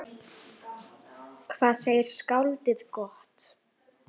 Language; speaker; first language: Icelandic; native; Icelandic